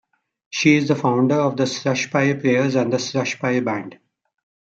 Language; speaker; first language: English; non-native, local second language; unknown